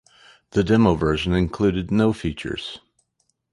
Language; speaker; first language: English; native; English